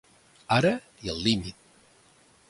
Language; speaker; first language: Catalan; native; Catalan